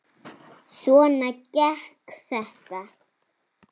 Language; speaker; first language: Icelandic; native; Icelandic